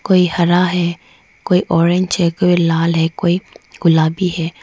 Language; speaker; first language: Hindi; non-native, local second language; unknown